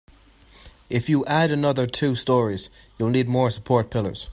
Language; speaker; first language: English; native; English